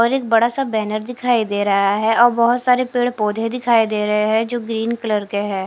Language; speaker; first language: Hindi; non-native, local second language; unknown